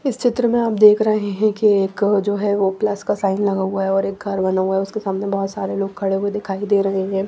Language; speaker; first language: Hindi; non-native, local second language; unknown